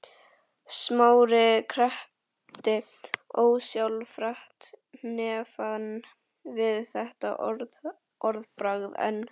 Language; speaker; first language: Icelandic; native; Icelandic